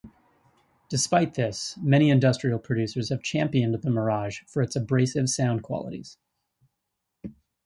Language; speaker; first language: English; native; English